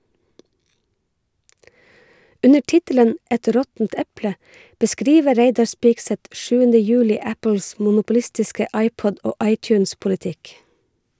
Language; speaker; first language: Norwegian; native; Norwegian